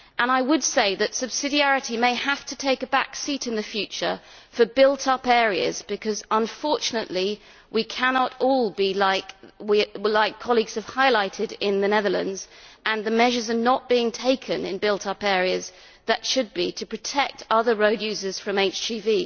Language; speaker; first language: English; native; English